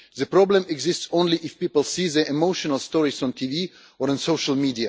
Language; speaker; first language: English; non-native, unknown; Russian